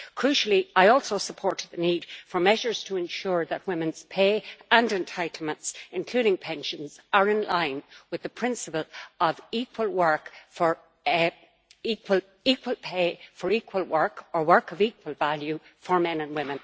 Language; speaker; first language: English; native; English